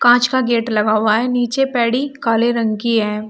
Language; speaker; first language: Hindi; native; Hindi